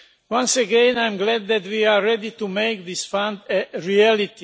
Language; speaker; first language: English; non-native, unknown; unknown